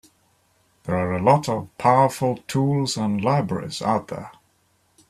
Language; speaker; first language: English; native; English